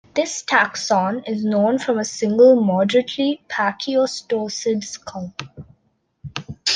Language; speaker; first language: English; non-native, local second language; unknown